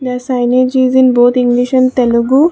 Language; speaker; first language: English; non-native, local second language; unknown